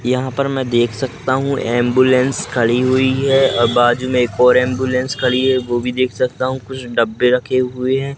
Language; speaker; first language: Hindi; native; Hindi